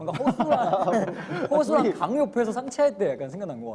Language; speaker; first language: Korean; non-native, fluent; Chinese